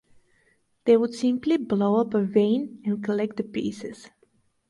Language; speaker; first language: English; non-native, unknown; Bulgarian